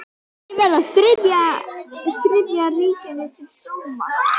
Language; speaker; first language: Icelandic; native; Icelandic